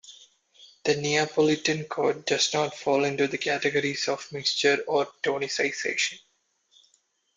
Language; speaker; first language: English; non-native, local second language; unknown